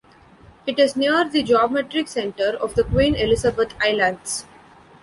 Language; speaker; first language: English; non-native, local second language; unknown